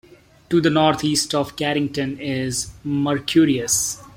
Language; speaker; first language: English; non-native, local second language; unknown